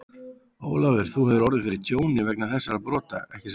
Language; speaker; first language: Icelandic; native; Icelandic